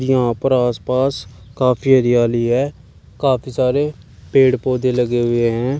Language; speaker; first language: Hindi; native; Hindi